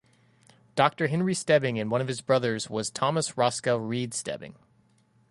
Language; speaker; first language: English; native; English